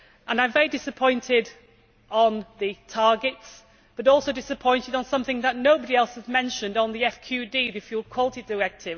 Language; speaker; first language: English; native; English